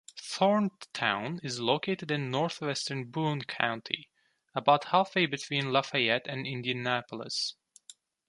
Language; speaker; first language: English; non-native, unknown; Turkish